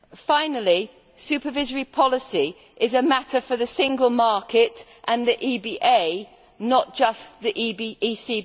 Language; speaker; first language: English; native; English